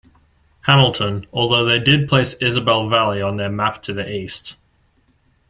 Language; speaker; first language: English; native; English